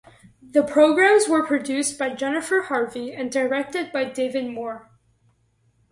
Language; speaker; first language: English; native; English